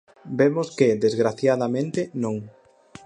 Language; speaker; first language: Galician; native; Galician